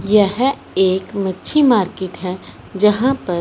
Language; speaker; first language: Hindi; non-native, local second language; Punjabi